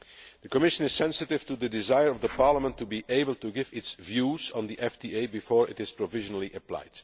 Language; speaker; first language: English; non-native, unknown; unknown